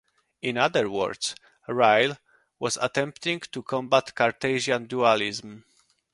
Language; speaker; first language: English; non-native, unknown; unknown